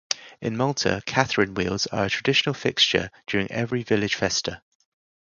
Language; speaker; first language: English; native; English